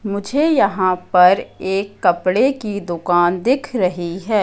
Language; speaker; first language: Hindi; native; Hindi